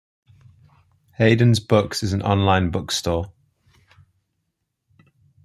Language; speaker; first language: English; native; English